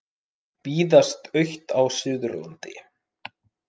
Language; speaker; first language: Icelandic; native; Icelandic